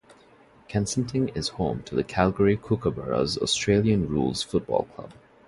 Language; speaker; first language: English; non-native, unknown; Bangla